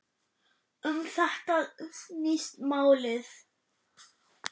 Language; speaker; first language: Icelandic; non-native, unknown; German